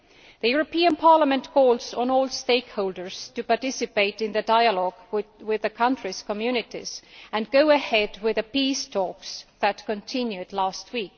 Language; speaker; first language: English; non-native, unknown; Estonian